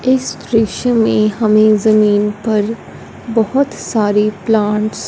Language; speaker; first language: Hindi; non-native, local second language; Punjabi